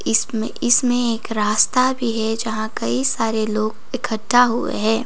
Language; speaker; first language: Hindi; non-native, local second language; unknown